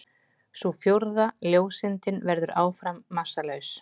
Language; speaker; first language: Icelandic; native; Icelandic